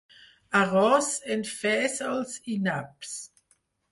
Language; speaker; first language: Catalan; non-native, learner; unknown